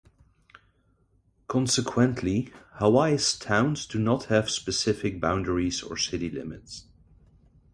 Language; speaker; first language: English; non-native, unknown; Dutch